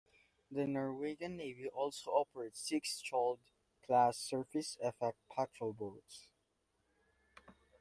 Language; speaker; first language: English; non-native, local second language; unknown